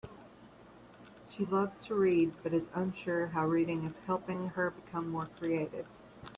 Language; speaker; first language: English; native; English